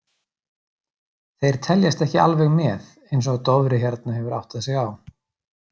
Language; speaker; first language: Icelandic; native; Icelandic